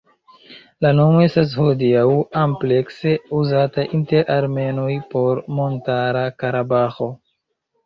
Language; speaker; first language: Esperanto; non-native, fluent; Chinese